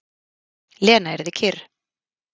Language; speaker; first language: Icelandic; native; Icelandic